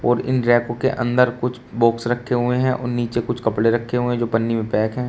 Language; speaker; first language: Hindi; native; Hindi